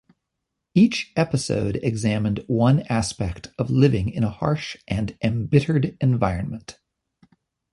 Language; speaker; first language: English; native; English